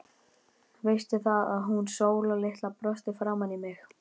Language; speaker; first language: Icelandic; native; Icelandic